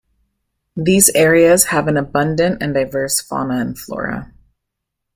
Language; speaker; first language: English; native; English